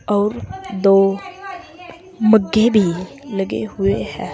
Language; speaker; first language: Hindi; native; Hindi